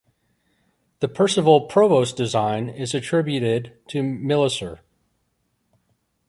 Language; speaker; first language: English; native; English